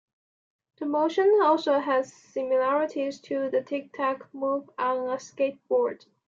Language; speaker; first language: English; non-native, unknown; Chinese